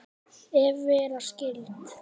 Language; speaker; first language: Icelandic; native; Icelandic